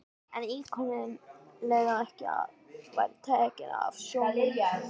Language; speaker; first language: Icelandic; native; Icelandic